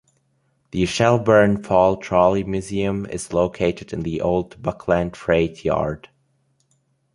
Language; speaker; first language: English; native; English